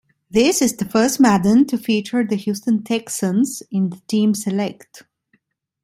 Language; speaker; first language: English; non-native, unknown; Italian